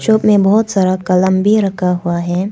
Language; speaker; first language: Hindi; non-native, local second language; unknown